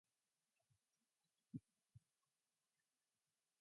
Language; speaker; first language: English; non-native, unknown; Mongolian